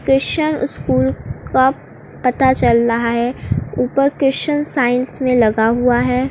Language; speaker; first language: Hindi; native; Hindi